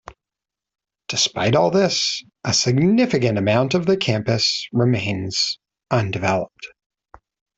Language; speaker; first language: English; native; English